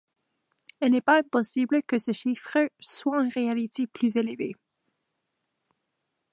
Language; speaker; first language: French; native; French